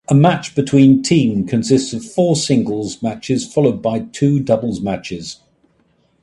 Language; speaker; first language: English; native; English